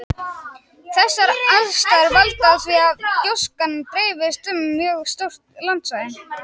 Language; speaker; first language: Icelandic; native; Icelandic